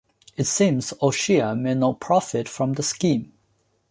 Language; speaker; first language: English; non-native, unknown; Chinese